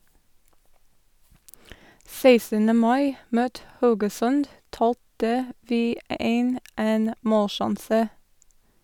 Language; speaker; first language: Norwegian; non-native, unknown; English